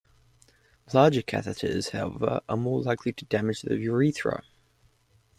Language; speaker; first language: English; native; English